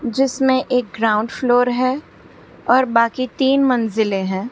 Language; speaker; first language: Hindi; non-native, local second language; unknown